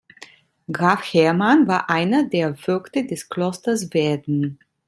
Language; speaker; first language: German; non-native, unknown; Italian